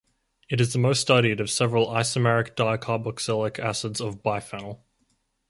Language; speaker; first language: English; native; English